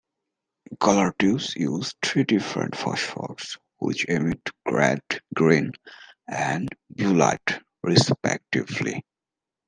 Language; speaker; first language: English; native; English